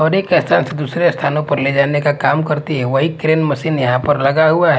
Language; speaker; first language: Hindi; non-native, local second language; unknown